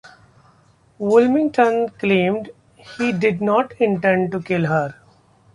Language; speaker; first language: English; non-native, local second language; Marathi